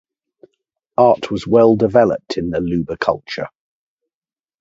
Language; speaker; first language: English; native; English